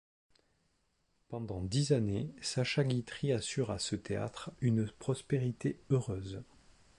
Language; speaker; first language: French; native; French